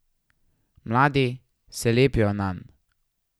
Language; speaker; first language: Slovenian; native; Slovenian